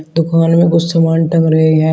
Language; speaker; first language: Hindi; native; Hindi